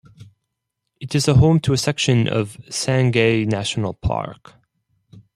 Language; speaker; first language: English; non-native, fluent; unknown